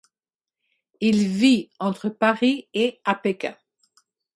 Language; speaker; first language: French; non-native, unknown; English